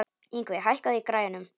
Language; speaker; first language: Icelandic; non-native, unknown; Polish